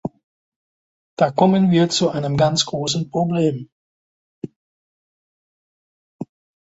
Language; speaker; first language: German; non-native, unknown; Dutch